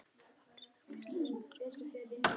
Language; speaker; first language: Icelandic; non-native, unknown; Polish